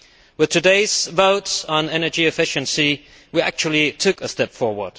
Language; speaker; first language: English; non-native, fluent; Danish